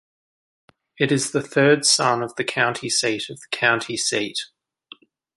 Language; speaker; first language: English; native; English